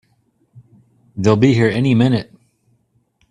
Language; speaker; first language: English; native; English